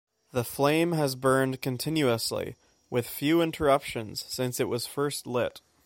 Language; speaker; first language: English; native; English